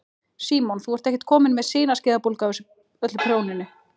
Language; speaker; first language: Icelandic; native; Icelandic